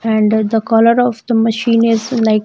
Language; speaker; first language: English; non-native, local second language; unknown